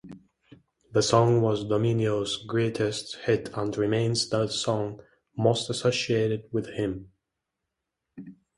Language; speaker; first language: English; native; English